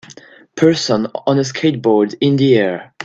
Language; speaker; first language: English; non-native, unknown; French